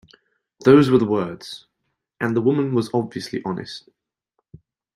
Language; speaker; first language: English; native; English